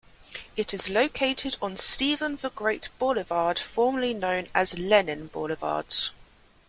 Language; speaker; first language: English; native; English